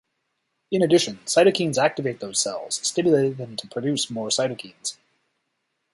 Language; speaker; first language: English; native; English